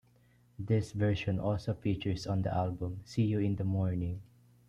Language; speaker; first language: English; non-native, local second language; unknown